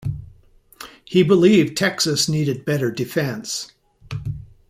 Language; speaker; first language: English; native; English